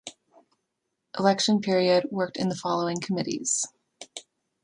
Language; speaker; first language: English; native; English